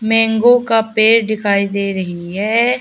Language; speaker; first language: Hindi; non-native, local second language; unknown